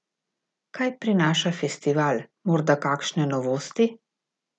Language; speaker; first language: Slovenian; native; Slovenian